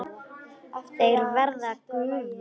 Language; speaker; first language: Icelandic; non-native, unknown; Polish